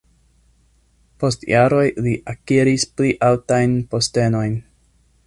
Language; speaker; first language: Esperanto; non-native, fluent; English